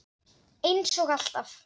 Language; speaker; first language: Icelandic; non-native, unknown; Dutch